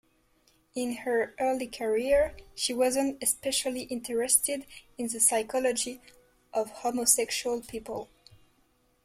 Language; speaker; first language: English; non-native, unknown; French